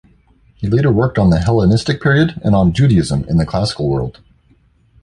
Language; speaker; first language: English; native; English